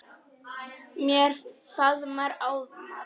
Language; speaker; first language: Icelandic; non-native, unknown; Polish